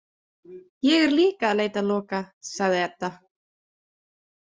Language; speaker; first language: Icelandic; native; Icelandic